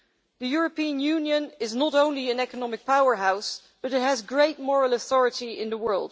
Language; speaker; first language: English; non-native, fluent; Dutch